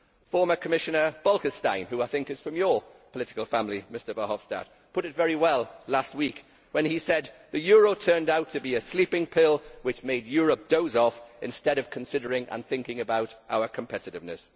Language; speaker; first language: English; native; English